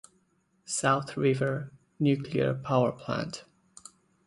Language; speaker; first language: English; non-native, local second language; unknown